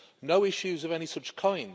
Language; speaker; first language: English; native; English